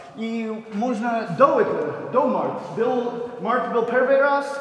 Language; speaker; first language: Russian; non-native, learner; English